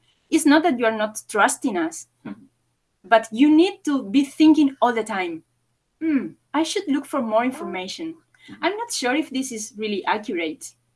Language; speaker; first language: English; non-native, fluent; Spanish